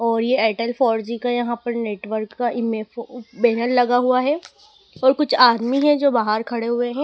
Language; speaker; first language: Hindi; native; Hindi